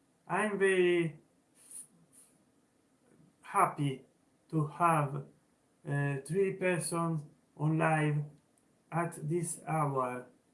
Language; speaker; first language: English; non-native, learner; Italian